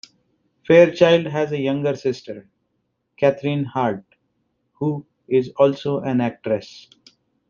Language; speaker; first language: English; non-native, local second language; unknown